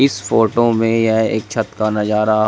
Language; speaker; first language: Hindi; native; Hindi